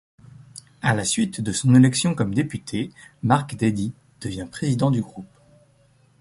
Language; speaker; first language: French; native; French